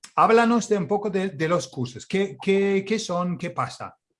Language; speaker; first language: Spanish; non-native, fluent; English